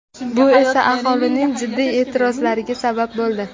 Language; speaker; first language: Uzbek; native; Uzbek